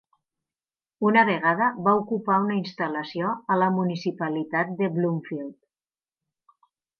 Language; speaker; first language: Catalan; native; Catalan